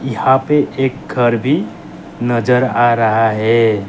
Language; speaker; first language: Hindi; non-native, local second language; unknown